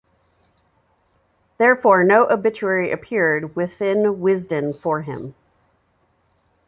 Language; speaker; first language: English; native; English